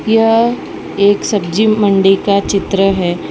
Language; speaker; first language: Hindi; non-native, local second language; Gujarati